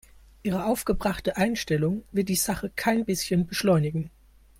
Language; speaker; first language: German; native; German